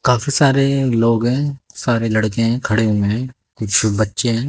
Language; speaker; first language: Hindi; native; Hindi